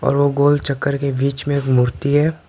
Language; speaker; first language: Hindi; non-native, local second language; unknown